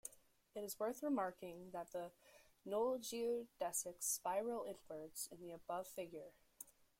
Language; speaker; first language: English; native; English